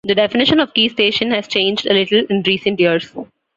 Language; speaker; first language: English; non-native, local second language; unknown